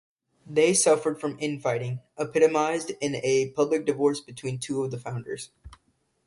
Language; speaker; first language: English; native; English